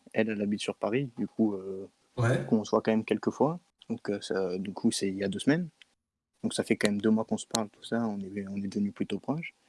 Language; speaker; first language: French; native; French